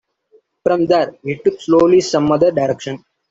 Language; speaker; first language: English; non-native, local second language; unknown